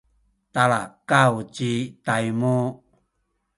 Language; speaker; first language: Sakizaya; native; Sakizaya